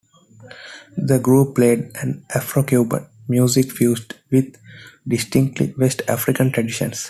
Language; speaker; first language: English; non-native, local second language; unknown